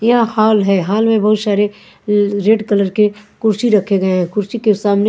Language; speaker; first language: Hindi; non-native, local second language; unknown